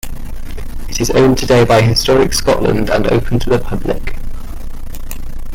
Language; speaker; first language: English; native; English